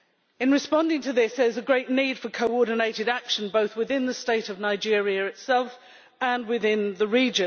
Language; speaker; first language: English; native; English